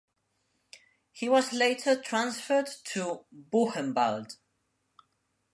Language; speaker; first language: English; non-native, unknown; Spanish